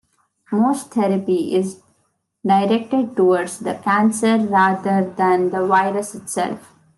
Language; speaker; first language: English; non-native, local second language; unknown